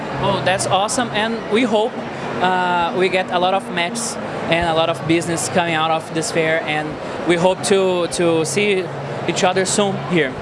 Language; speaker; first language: English; non-native, learner; Portuguese